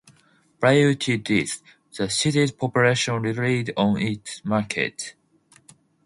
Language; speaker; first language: English; non-native, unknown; Japanese